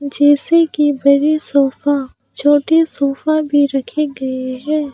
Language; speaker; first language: Hindi; non-native, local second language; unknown